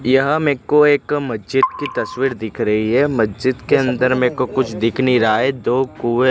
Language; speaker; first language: Hindi; non-native, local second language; Gujarati